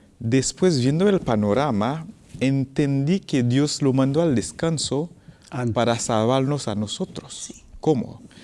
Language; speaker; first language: Spanish; non-native, fluent; Haitian Creole